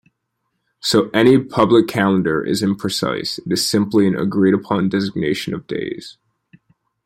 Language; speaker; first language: English; native; English